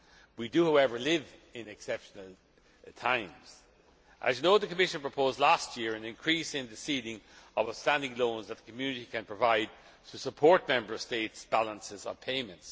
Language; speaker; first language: English; non-native, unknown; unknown